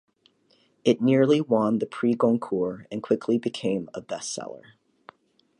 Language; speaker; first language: English; native; English